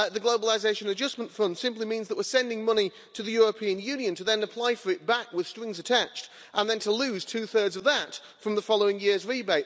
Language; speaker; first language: English; native; English